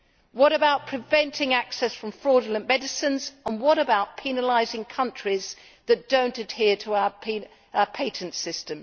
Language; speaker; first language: English; native; English